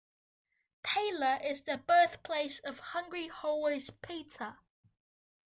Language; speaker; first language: English; native; English